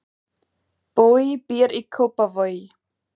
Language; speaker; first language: Icelandic; non-native, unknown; German